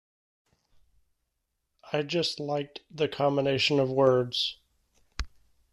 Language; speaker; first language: English; native; English